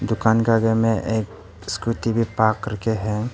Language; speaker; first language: Hindi; non-native, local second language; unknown